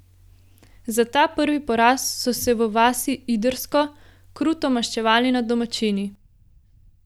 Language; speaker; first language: Slovenian; native; Slovenian